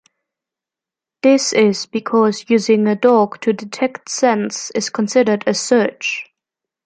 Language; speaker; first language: English; non-native, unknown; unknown